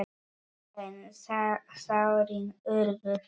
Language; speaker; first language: Icelandic; non-native, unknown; Polish